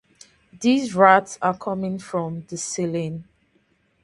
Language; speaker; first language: English; non-native, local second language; Yoruba